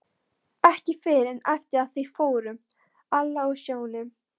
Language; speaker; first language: Icelandic; non-native, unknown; Polish